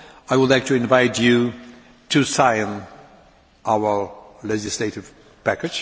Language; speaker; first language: English; non-native, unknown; Polish